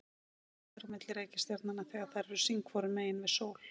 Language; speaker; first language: Icelandic; native; Icelandic